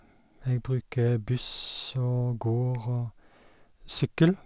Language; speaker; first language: Norwegian; native; Norwegian